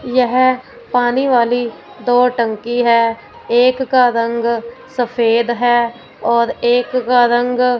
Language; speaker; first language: Hindi; non-native, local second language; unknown